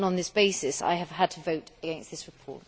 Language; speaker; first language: English; native; English